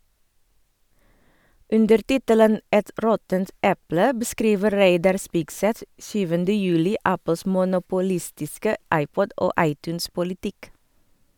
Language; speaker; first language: Norwegian; non-native, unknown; Indonesian